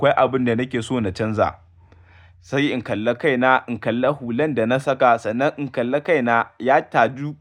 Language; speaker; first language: Hausa; native; Hausa